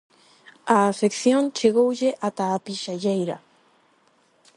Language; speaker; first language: Galician; non-native, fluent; Spanish